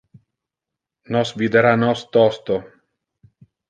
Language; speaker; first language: Interlingua; non-native, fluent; Italian